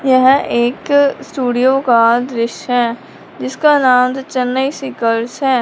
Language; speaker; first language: Hindi; non-native, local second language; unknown